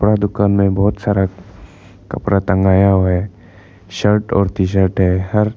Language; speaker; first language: Hindi; non-native, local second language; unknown